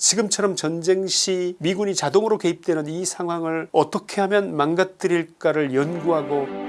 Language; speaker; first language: Korean; native; Korean